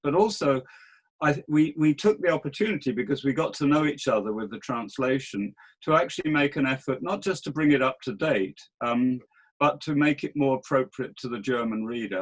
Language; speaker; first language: English; native; English